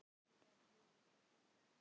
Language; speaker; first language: Icelandic; non-native, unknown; Filipino